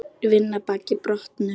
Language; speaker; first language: Icelandic; non-native, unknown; Polish